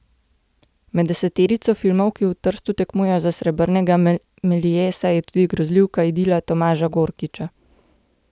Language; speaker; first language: Slovenian; native; Slovenian